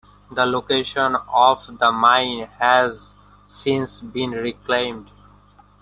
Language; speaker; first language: English; non-native, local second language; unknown